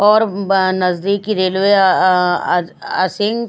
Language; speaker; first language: Hindi; native; Hindi